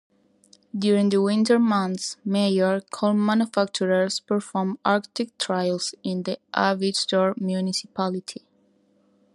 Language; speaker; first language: English; non-native, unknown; Spanish